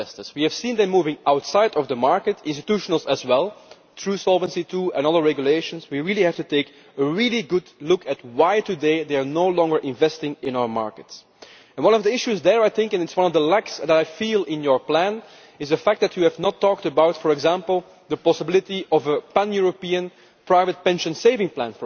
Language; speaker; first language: English; non-native, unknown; Dutch